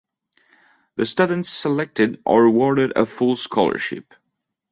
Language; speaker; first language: English; non-native, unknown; French